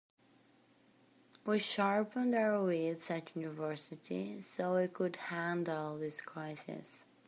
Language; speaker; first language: English; native; English